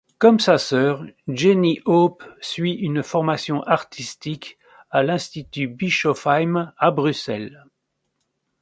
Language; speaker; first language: French; native; French